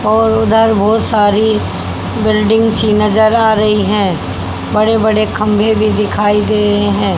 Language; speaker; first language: Hindi; native; Hindi